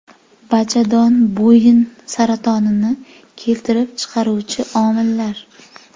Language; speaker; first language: Uzbek; native; Uzbek